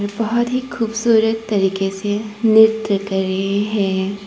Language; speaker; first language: Hindi; non-native, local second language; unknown